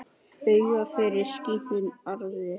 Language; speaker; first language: Icelandic; native; Icelandic